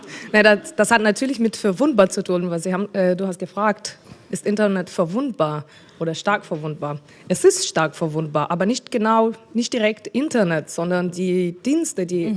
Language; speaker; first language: German; non-native, learner; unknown